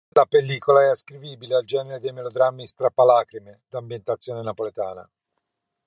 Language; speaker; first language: Italian; non-native, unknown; Norwegian